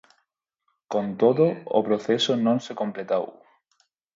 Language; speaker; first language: Galician; non-native, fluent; Spanish